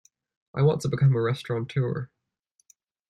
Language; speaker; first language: English; native; English